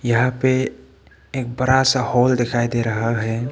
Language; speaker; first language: Hindi; early bilingual, other home language; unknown